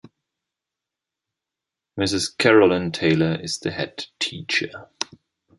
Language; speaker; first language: English; non-native, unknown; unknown